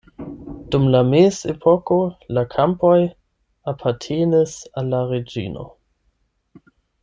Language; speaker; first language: Esperanto; non-native, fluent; German